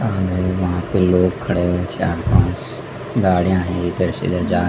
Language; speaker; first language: Hindi; native; Hindi